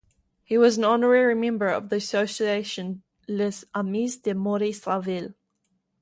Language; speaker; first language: English; native; English